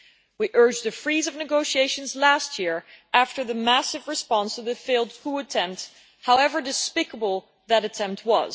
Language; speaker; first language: English; non-native, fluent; Dutch